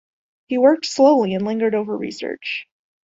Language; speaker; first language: English; native; English